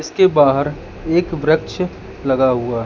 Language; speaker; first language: Hindi; native; Hindi